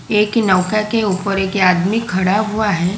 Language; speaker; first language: Hindi; non-native, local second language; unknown